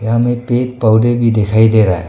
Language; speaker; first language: Hindi; non-native, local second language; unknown